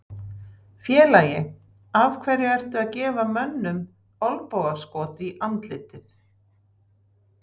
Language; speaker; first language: Icelandic; native; Icelandic